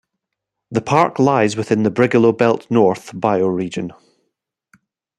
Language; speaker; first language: English; native; English